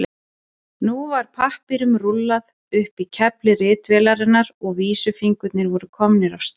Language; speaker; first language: Icelandic; native; Icelandic